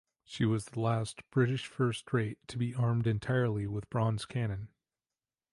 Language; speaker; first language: English; native; English